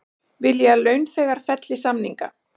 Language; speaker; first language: Icelandic; native; Icelandic